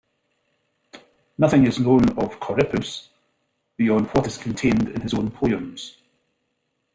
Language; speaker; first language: English; native; English